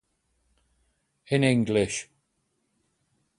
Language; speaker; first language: English; native; English